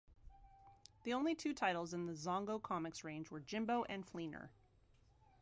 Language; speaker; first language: English; native; English